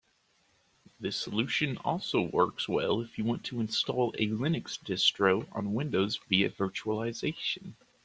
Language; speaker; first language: English; native; English